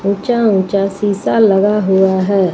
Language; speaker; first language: Hindi; native; Hindi